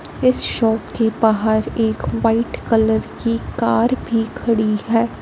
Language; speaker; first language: Hindi; non-native, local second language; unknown